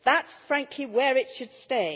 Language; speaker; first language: English; native; English